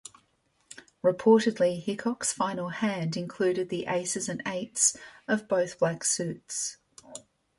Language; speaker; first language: English; native; English